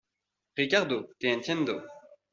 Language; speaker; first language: Spanish; non-native, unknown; French